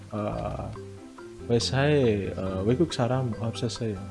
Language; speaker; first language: Korean; non-native, fluent; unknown